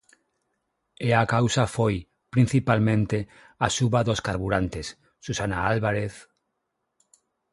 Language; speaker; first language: Galician; non-native, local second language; Spanish